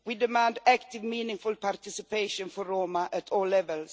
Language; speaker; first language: English; non-native, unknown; Swedish